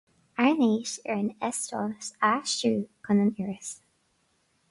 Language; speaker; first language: Irish; non-native, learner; English